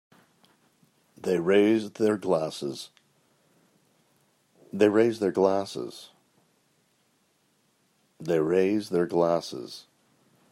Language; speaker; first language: English; native; English